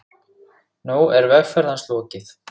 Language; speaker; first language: Icelandic; native; Icelandic